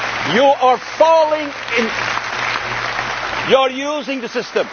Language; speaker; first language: English; non-native, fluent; Dutch